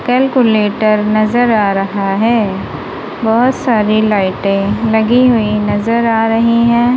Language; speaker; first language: Hindi; non-native, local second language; Punjabi